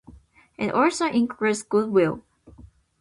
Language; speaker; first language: English; non-native, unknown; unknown